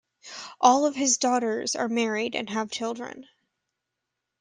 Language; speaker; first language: English; native; English